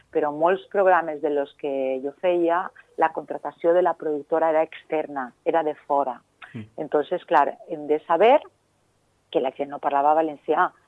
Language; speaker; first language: Catalan; non-native, local second language; Spanish